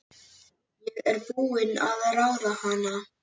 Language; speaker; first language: Icelandic; native; Icelandic